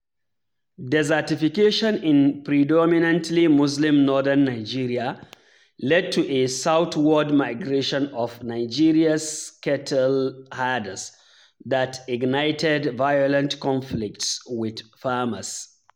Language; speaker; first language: English; non-native, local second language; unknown